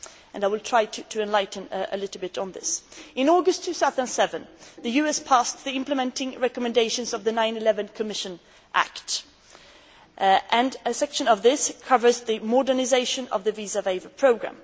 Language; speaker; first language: English; non-native, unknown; Swedish